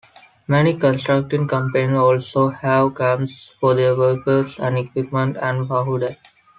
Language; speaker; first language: English; non-native, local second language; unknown